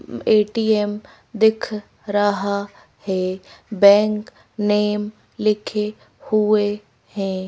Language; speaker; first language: Hindi; native; Hindi